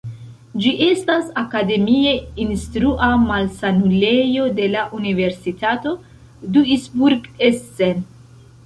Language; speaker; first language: Esperanto; non-native, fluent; Central Kurdish